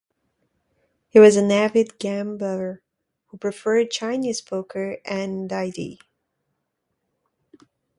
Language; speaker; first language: English; native; English